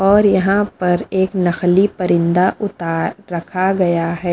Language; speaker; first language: Hindi; non-native, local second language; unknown